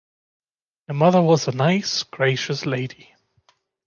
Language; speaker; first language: English; non-native, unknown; German